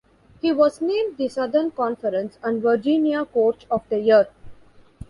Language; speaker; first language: English; non-native, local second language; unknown